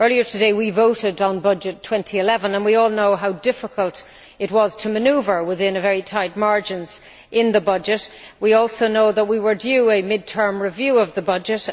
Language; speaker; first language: English; native; English